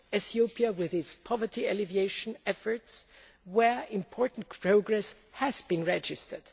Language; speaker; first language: English; non-native, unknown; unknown